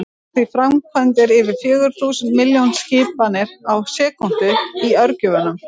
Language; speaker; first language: Icelandic; native; Icelandic